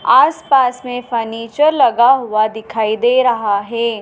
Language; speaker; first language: Hindi; native; Hindi